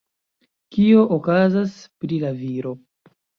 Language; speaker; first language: Esperanto; non-native, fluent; Chinese